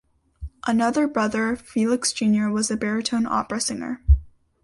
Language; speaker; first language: English; native; English